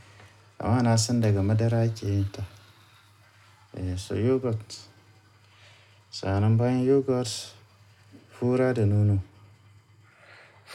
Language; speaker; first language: Hausa; native; Hausa